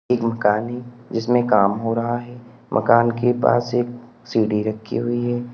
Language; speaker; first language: Hindi; native; Hindi